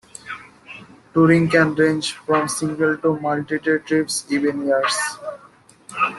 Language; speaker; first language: English; native; English